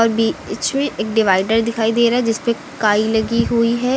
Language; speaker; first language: Hindi; native; Hindi